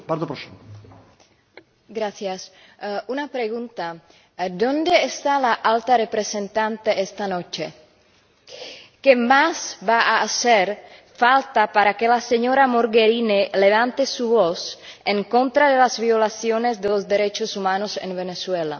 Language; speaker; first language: Spanish; non-native, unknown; Czech